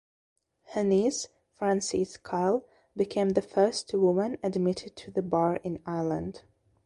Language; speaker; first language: English; non-native, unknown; Belarusian